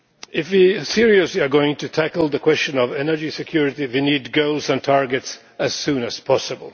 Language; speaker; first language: English; non-native, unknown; Finnish